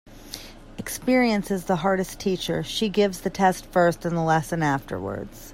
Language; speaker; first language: English; native; English